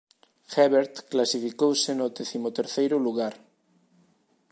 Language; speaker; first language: Galician; native; Galician